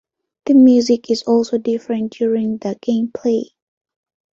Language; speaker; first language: English; non-native, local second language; Ganda